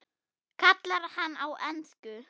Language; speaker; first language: Icelandic; non-native, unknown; German